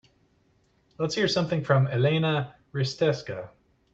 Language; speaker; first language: English; native; English